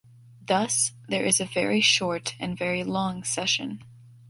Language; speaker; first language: English; native; English